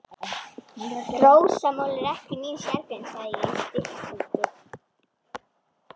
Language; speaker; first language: Icelandic; native; Icelandic